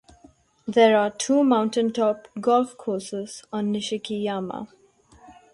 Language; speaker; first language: English; non-native, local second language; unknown